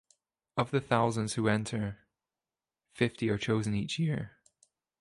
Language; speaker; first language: English; native; English